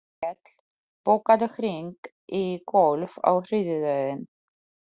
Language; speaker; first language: Icelandic; non-native, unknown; Polish